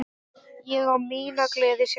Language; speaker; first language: Icelandic; non-native, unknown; English